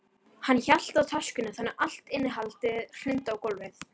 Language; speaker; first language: Icelandic; native; Icelandic